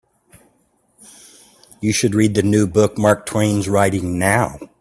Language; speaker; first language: English; native; English